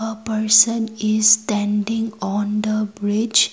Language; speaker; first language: English; non-native, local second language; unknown